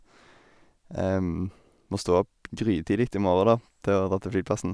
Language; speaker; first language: Norwegian; native; Norwegian